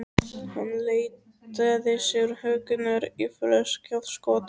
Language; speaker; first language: Icelandic; native; Icelandic